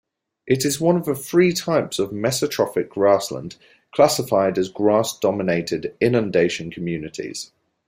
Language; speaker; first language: English; native; English